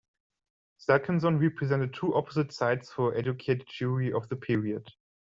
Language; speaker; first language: English; non-native, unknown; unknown